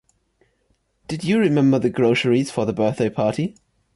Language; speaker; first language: English; non-native, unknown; German